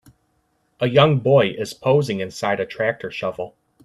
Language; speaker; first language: English; native; English